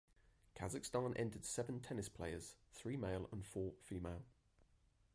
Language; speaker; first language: English; native; English